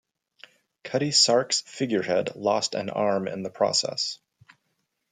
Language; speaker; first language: English; native; English